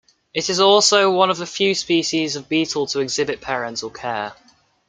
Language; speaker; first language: English; native; English